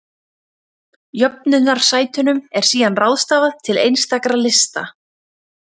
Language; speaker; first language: Icelandic; native; Icelandic